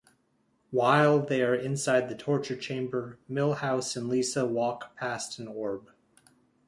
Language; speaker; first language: English; native; English